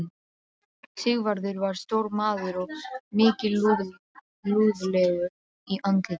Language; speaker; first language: Icelandic; non-native, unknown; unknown